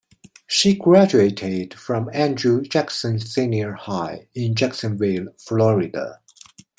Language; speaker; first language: English; non-native, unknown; Chinese